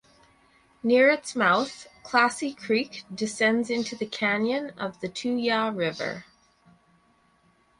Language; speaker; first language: English; native; English